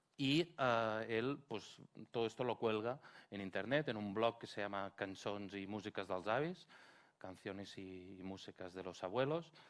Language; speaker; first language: Spanish; non-native, local second language; Catalan